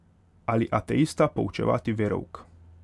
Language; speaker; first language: Slovenian; non-native, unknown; Hungarian